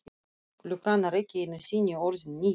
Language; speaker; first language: Icelandic; non-native, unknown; Russian